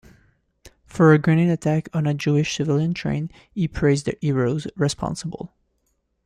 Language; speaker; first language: English; native; English